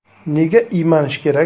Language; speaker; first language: Uzbek; native; Uzbek